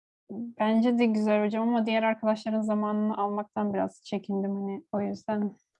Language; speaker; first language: Turkish; native; Turkish